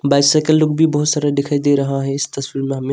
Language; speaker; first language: Hindi; non-native, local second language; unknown